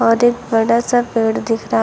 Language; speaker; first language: Hindi; native; Hindi